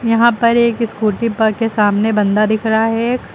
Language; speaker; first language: Hindi; native; Hindi